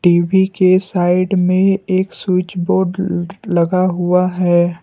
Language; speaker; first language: Hindi; non-native, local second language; Assamese